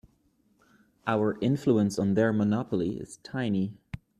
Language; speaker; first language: English; native; English